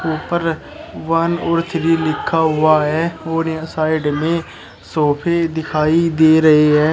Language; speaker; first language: Hindi; native; Hindi